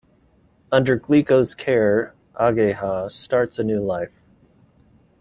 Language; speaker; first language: English; native; English